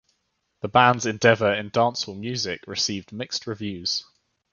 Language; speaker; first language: English; native; English